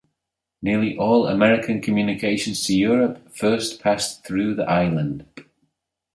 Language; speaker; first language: English; native; English